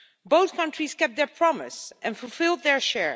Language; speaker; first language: English; non-native, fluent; Dutch